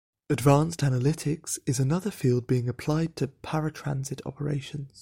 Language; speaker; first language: English; native; English